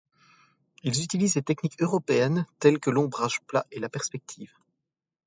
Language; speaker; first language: French; native; French